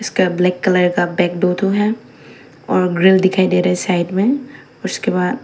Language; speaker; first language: Hindi; non-native, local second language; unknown